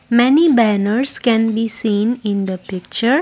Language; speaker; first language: English; non-native, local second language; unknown